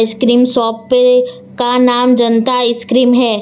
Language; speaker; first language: Hindi; non-native, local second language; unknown